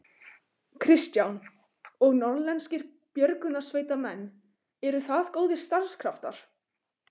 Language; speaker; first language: Icelandic; native; Icelandic